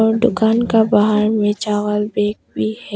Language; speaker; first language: Hindi; early bilingual, other home language; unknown